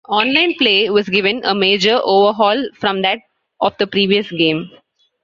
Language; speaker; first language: English; non-native, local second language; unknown